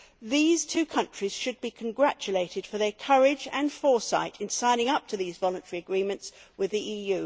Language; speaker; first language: English; native; English